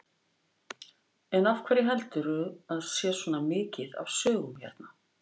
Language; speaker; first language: Icelandic; native; Icelandic